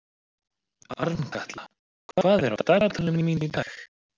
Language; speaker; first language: Icelandic; native; Icelandic